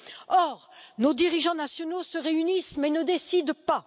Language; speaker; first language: French; native; French